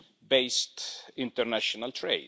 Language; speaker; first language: English; non-native, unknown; Estonian